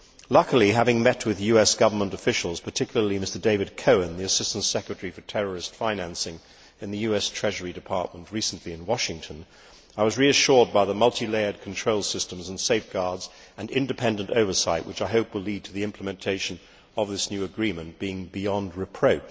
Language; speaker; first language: English; native; English